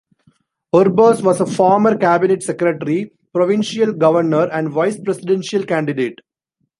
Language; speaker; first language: English; non-native, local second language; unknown